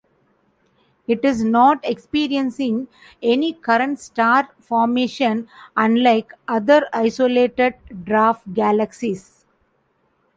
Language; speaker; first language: English; non-native, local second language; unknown